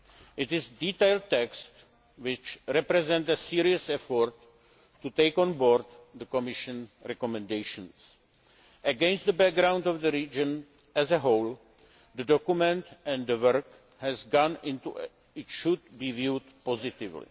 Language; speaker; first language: English; non-native, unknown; Czech